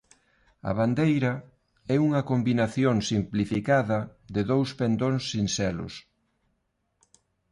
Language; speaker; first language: Galician; non-native, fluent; Spanish